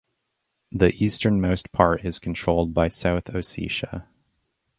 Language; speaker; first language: English; native; English